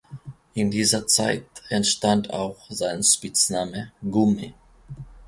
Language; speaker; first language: German; non-native, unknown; Finnish